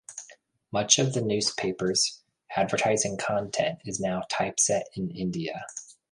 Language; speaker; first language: English; native; English